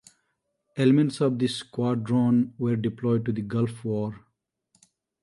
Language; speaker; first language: English; non-native, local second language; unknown